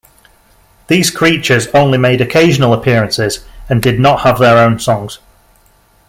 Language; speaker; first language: English; native; English